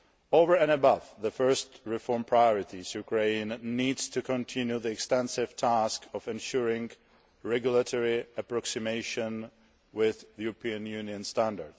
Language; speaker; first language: English; non-native, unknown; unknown